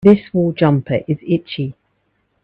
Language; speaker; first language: English; native; English